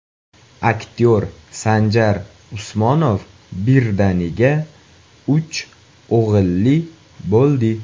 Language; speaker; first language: Uzbek; native; Uzbek